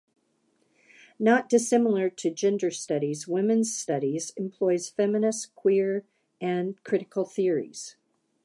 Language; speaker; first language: English; native; English